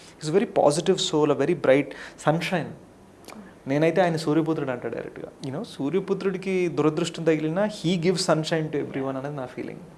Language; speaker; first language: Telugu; early bilingual, heritage; Telugu